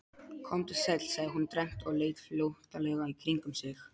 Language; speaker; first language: Icelandic; non-native, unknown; Polish